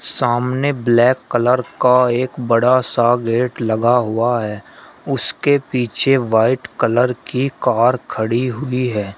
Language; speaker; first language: Hindi; native; Hindi